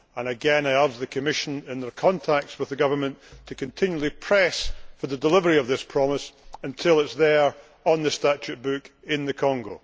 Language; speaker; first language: English; native; English